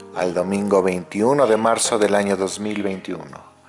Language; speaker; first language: Spanish; native; Spanish